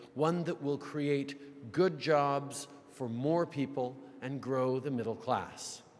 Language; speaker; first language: English; native; English